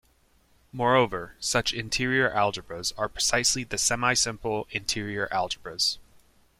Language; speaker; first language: English; native; English